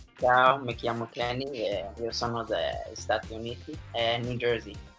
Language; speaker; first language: Italian; non-native, learner; English